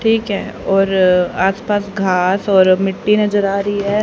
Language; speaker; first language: Hindi; native; Hindi